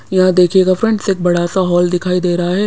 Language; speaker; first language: Hindi; non-native, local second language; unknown